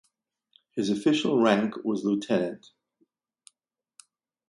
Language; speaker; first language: English; native; English